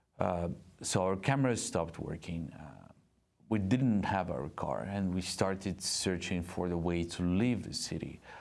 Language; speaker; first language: English; non-native, fluent; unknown